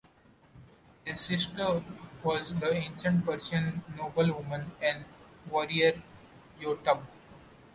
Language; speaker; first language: English; non-native, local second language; Marathi